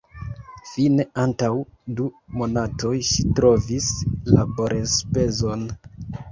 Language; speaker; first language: Esperanto; non-native, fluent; Kinyarwanda